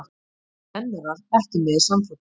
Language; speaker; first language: Icelandic; native; Icelandic